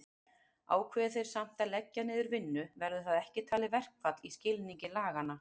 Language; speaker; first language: Icelandic; native; Icelandic